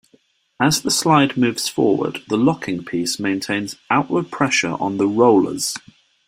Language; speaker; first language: English; native; English